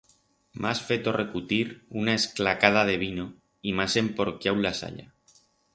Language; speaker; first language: Aragonese; non-native, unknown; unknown